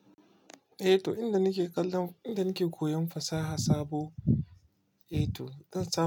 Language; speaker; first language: Hausa; non-native, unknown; Igbo